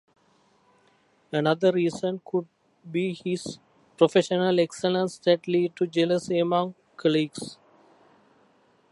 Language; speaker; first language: English; native; English